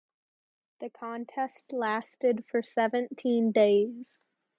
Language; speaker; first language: English; native; English